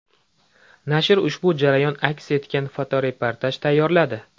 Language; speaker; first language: Uzbek; native; Uzbek